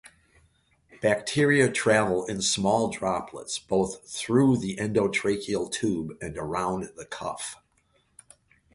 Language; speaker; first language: English; native; English